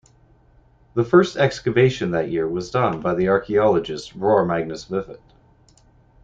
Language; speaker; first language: English; native; English